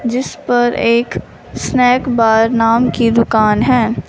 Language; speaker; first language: Hindi; non-native, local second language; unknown